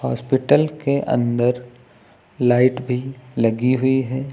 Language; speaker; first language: Hindi; native; Hindi